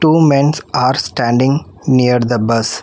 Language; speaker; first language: English; non-native, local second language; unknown